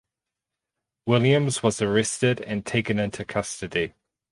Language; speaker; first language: English; native; English